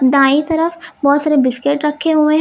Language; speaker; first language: Hindi; native; Hindi